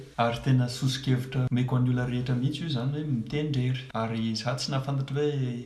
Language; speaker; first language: Malagasy; non-native, fluent; English